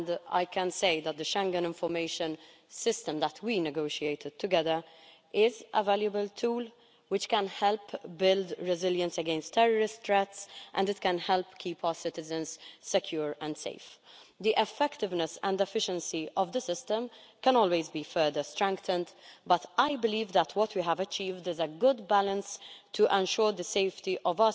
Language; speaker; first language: English; non-native, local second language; Maltese